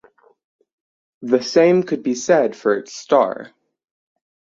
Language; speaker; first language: English; native; English